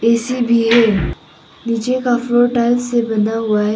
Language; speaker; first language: Hindi; non-native, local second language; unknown